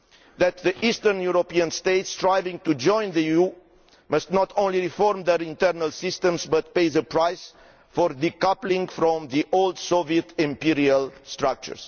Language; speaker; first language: English; non-native, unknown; Romanian